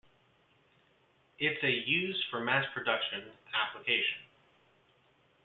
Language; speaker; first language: English; native; English